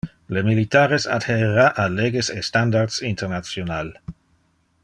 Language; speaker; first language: Interlingua; non-native, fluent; Dutch